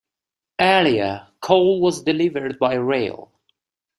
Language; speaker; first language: English; native; English